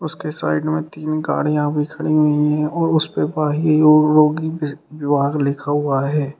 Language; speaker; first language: Hindi; native; Hindi